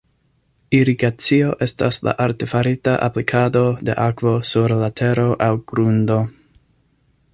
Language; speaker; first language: Esperanto; non-native, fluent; English